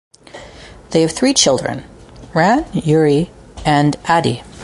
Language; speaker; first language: English; native; English